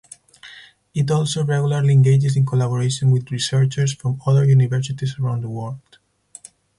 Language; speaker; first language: English; non-native, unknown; Spanish